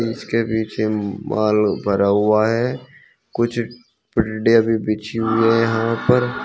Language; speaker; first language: Hindi; native; Hindi